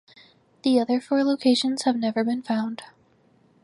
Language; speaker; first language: English; native; English